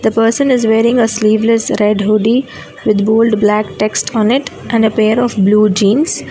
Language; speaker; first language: English; non-native, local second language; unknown